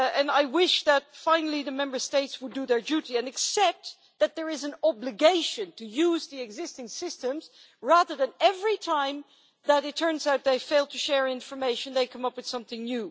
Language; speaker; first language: English; non-native, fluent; Dutch